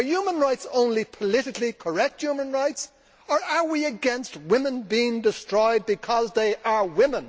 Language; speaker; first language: English; native; English